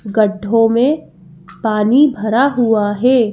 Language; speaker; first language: Hindi; native; Hindi